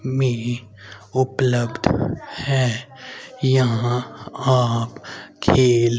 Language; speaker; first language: Hindi; native; Hindi